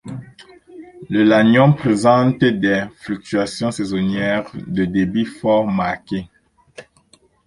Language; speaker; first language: French; non-native, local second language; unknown